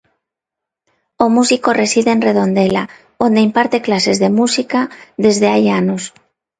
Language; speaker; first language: Galician; non-native, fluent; Spanish